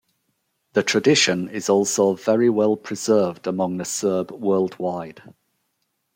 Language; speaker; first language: English; native; English